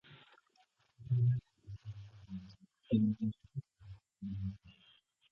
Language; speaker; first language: English; native; English